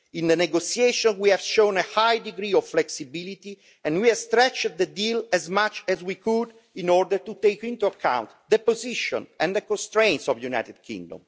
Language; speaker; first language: English; non-native, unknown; Italian